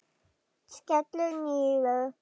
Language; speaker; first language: Icelandic; non-native, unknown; German